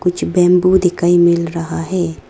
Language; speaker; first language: Hindi; non-native, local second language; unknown